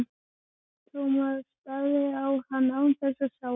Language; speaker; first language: Icelandic; native; Icelandic